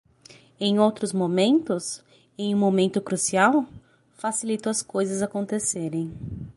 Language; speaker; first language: Portuguese; native; Portuguese